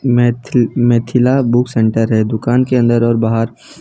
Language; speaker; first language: Hindi; non-native, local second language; Gujarati